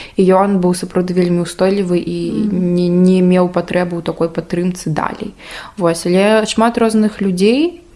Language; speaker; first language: Belarusian; non-native, local second language; Russian